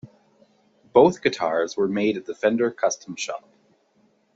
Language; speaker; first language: English; native; English